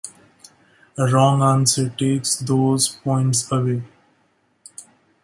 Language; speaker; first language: English; non-native, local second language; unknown